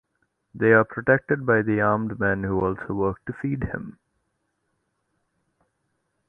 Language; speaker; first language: English; non-native, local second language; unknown